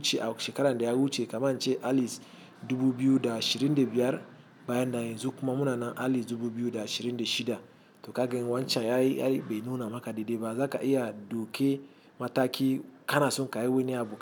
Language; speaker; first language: Hausa; non-native, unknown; Igbo